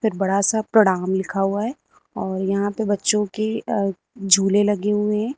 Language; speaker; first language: Hindi; native; Hindi